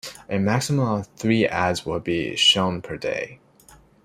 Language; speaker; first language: English; non-native, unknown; Chinese